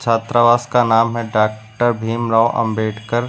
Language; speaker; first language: Hindi; native; Hindi